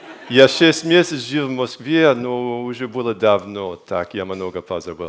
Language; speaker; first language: Russian; non-native, learner; English